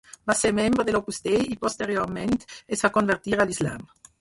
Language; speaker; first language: Catalan; non-native, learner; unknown